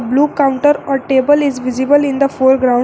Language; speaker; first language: English; non-native, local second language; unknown